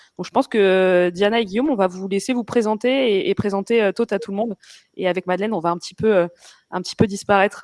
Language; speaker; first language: French; native; French